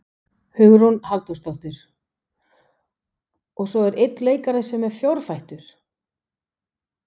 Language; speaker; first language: Icelandic; non-native, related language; Danish